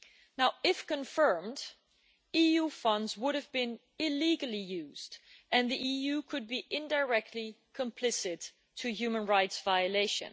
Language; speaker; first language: English; non-native, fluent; Dutch